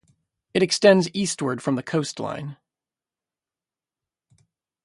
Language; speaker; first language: English; native; English